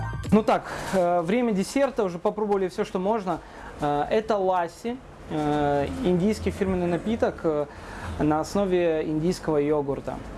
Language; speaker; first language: Russian; native; Russian